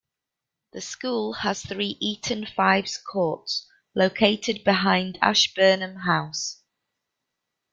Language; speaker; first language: English; native; English